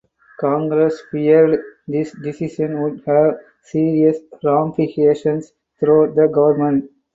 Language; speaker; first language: English; non-native, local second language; Tamil